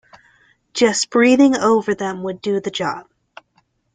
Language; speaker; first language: English; native; English